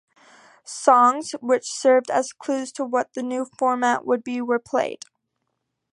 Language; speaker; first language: English; native; English